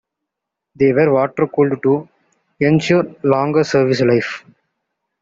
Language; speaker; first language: English; non-native, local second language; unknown